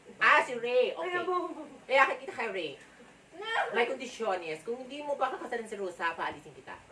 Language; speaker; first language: Filipino; non-native, local second language; Hiligaynon